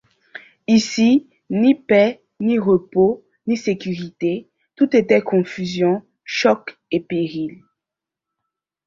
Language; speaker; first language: French; non-native, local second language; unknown